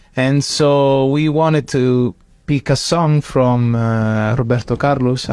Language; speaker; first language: English; non-native, fluent; Italian